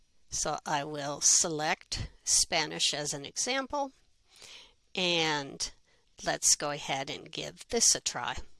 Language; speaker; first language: English; native; English